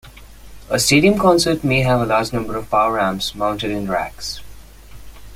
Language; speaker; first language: English; non-native, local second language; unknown